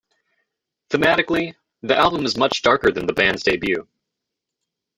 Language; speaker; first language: English; native; English